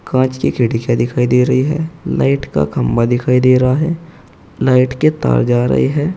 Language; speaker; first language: Hindi; native; Hindi